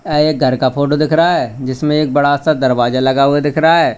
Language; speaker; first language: Hindi; native; Hindi